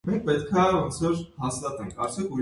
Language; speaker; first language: English; non-native, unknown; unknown